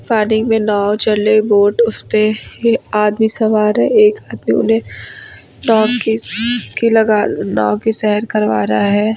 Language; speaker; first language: Hindi; native; Hindi